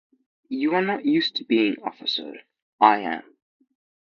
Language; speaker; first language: English; native; English